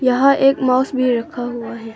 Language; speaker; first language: Hindi; non-native, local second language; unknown